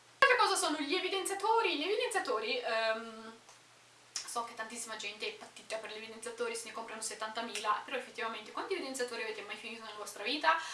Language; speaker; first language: Italian; early bilingual, other home language; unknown